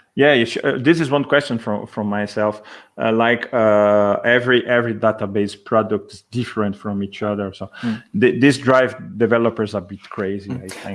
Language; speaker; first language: English; non-native, fluent; Portuguese